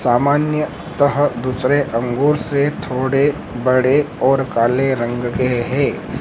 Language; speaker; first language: Hindi; native; Hindi